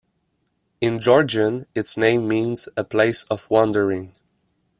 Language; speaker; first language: English; non-native, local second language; French